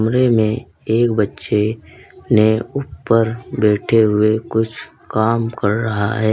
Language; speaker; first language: Hindi; native; Hindi